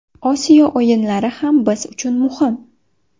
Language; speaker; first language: Uzbek; native; Uzbek